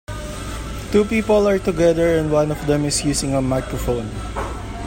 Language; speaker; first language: English; non-native, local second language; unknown